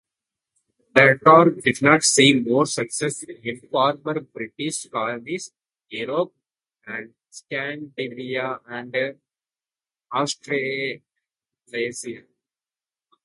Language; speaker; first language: English; native; English